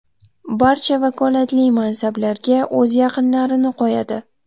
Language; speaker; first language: Uzbek; native; Uzbek